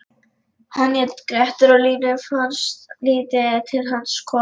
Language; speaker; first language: Icelandic; non-native, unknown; Lithuanian